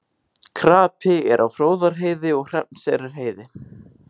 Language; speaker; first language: Icelandic; native; Icelandic